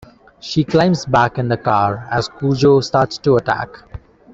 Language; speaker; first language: English; non-native, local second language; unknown